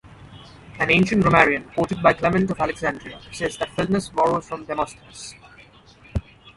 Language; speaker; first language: English; non-native, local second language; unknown